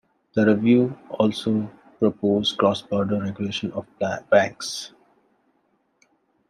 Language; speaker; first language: English; non-native, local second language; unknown